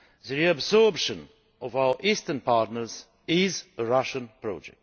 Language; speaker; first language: English; non-native, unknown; Romanian